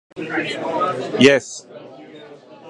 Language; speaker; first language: English; native; English